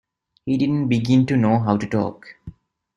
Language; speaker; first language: English; non-native, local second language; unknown